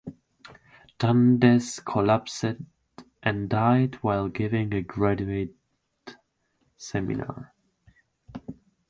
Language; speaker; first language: English; non-native, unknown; Italian